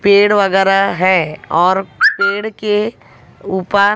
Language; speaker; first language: Hindi; native; Hindi